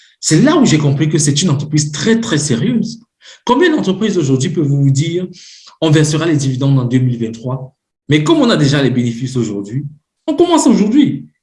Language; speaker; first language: French; non-native, local second language; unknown